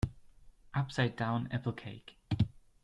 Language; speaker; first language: English; non-native, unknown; German